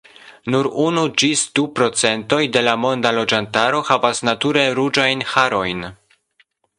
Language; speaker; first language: Esperanto; non-native, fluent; Polish